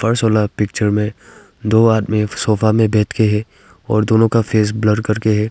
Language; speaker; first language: Hindi; non-native, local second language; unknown